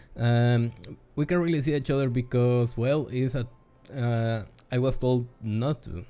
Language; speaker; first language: English; non-native, learner; Spanish